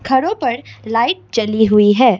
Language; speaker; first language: Hindi; non-native, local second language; Assamese